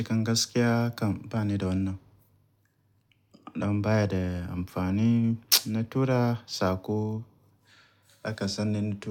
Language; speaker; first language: Hausa; native; Hausa